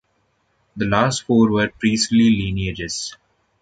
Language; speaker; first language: English; non-native, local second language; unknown